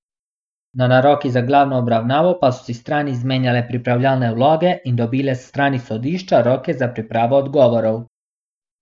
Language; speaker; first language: Slovenian; non-native, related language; Bosnian